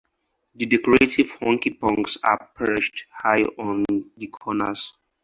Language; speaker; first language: English; non-native, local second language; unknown